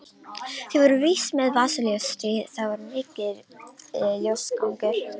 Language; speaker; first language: Icelandic; non-native, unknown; Romanian